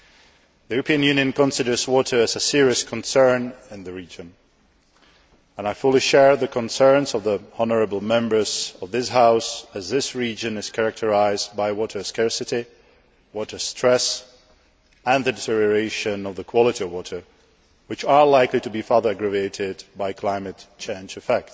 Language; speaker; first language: English; non-native, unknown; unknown